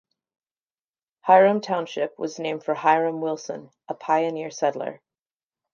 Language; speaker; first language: English; native; English